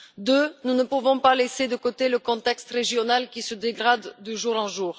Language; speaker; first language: French; non-native, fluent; Bulgarian